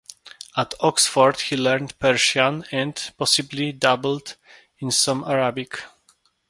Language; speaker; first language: English; non-native, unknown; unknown